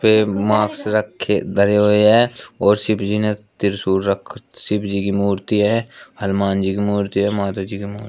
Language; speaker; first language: Hindi; native; Hindi